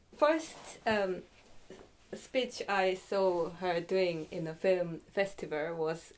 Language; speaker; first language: English; non-native, fluent; Korean